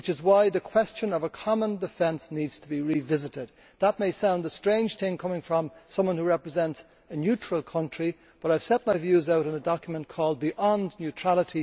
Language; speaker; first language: English; native; English